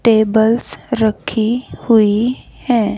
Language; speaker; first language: Hindi; native; Hindi